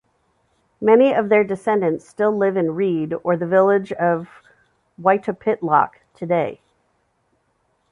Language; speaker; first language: English; native; English